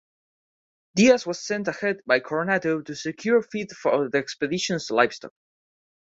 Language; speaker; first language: English; non-native, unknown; Spanish